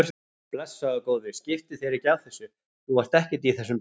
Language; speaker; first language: Icelandic; native; Icelandic